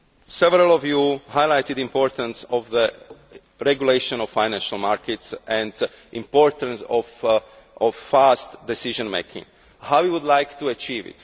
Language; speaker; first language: English; non-native, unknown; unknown